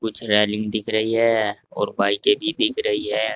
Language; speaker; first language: Hindi; native; Hindi